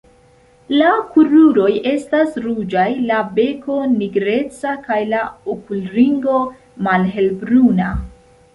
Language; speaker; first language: Esperanto; non-native, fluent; Central Kurdish